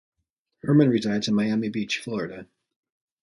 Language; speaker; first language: English; native; English